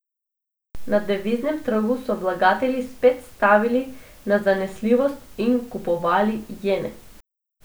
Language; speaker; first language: Slovenian; non-native, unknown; Macedonian